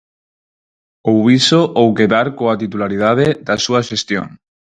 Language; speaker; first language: Galician; non-native, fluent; Spanish